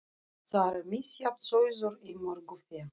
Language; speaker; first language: Icelandic; non-native, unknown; Russian